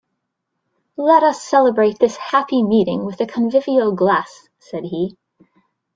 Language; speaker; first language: English; native; English